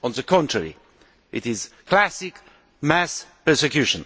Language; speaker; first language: English; non-native, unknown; Romanian